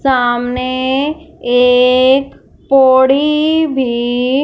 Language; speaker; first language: Hindi; non-native, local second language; Punjabi